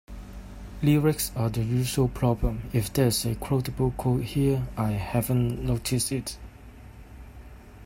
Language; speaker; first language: English; non-native, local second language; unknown